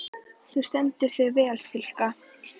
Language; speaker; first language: Icelandic; native; Icelandic